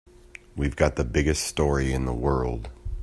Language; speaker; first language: English; native; English